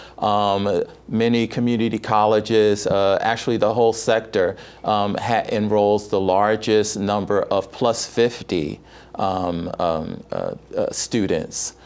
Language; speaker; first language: English; native; English